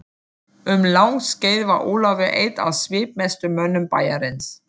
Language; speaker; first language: Icelandic; non-native, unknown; German